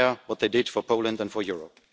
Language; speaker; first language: English; non-native, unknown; German